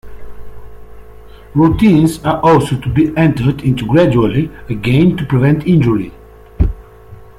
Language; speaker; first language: English; native; English